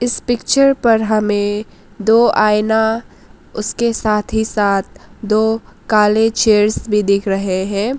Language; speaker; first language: Hindi; early bilingual, other home language; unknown